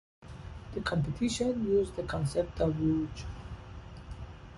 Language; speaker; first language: English; non-native, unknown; Persian